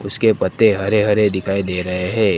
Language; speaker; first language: Hindi; non-native, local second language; Gujarati